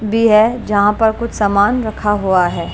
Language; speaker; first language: Hindi; non-native, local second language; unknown